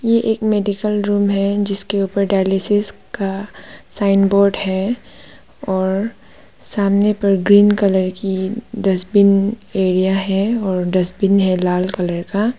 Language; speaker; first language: Hindi; non-native, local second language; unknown